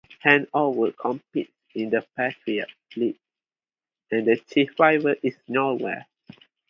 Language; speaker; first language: English; non-native, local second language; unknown